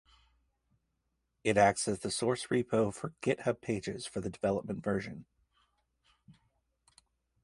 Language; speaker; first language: English; native; English